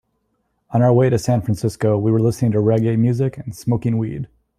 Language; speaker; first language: English; native; English